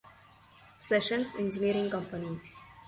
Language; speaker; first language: English; non-native, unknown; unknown